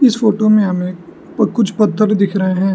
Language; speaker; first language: Hindi; non-native, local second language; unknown